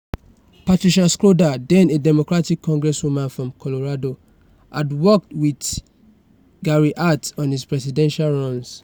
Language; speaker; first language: English; non-native, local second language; Yoruba